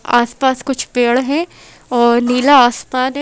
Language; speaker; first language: Hindi; native; Hindi